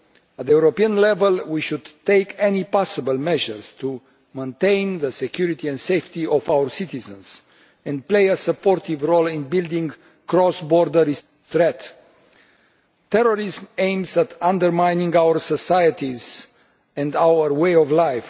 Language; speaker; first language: English; non-native, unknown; Romanian